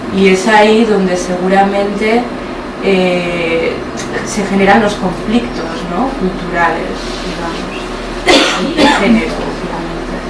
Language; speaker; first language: Spanish; early bilingual, other home language; Arabic